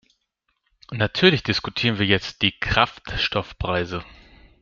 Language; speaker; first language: German; non-native, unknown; Greek